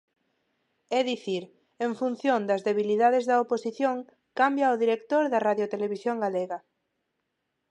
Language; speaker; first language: Galician; non-native, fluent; Spanish